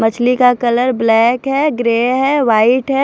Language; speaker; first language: Hindi; non-native, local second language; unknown